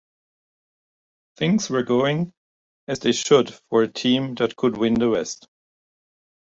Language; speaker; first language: English; non-native, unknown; German